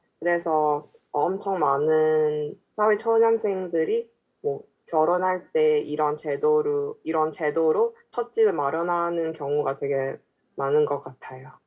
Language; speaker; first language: Korean; non-native, fluent; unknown